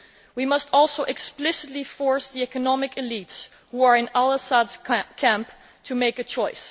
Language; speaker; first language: English; non-native, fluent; Dutch